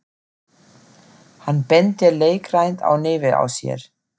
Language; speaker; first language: Icelandic; non-native, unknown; German